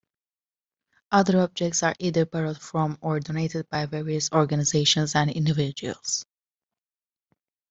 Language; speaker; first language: English; native; English